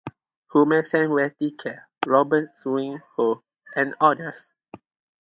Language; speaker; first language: English; non-native, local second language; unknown